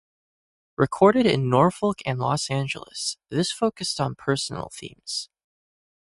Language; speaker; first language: English; native; English